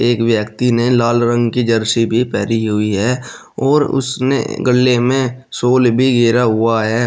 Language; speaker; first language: Hindi; native; Hindi